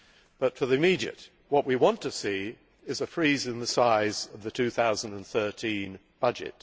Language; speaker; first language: English; native; English